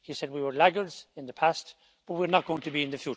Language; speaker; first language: English; native; English